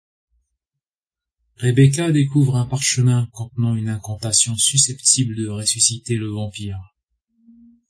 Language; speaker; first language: French; native; French